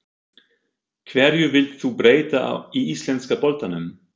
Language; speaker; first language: Icelandic; non-native, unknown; German